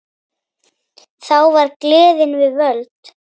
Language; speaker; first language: Icelandic; native; Icelandic